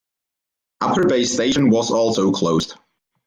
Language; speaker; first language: English; non-native, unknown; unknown